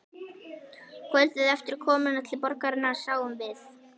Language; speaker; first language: Icelandic; native; Icelandic